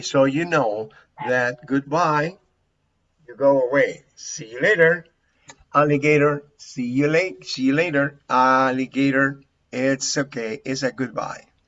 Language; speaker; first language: English; non-native, fluent; Spanish